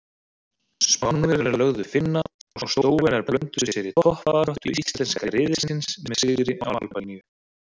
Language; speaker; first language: Icelandic; native; Icelandic